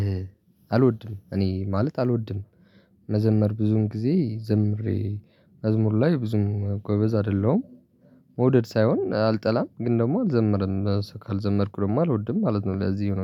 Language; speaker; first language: Amharic; non-native, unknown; Tigrinya